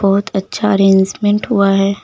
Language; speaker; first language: Hindi; native; Hindi